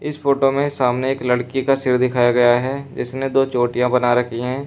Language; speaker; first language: Hindi; native; Hindi